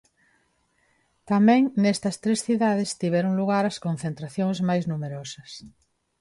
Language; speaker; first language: Galician; non-native, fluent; Spanish